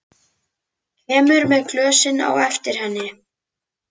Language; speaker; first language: Icelandic; native; Icelandic